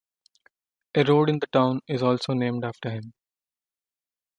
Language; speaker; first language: English; non-native, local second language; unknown